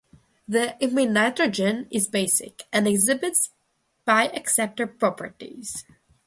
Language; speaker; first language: English; non-native, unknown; Russian